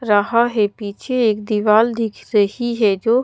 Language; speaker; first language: Hindi; native; Hindi